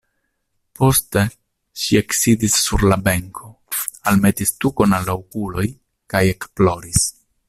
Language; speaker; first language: Esperanto; non-native, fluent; Italian